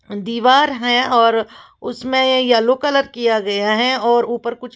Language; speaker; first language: Hindi; native; Hindi